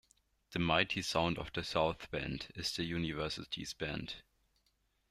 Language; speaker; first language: English; non-native, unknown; German